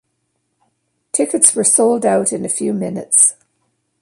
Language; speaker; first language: English; native; English